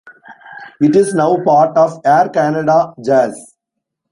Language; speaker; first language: English; non-native, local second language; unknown